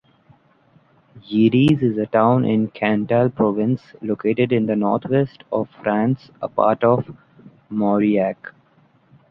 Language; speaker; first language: English; non-native, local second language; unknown